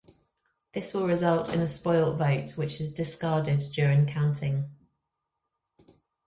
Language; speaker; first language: English; native; English